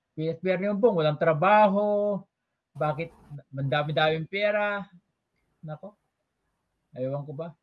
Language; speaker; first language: Filipino; non-native, local second language; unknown